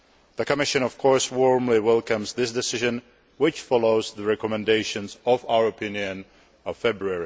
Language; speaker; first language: English; non-native, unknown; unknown